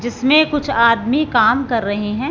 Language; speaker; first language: Hindi; non-native, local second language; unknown